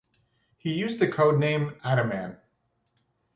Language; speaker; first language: English; native; English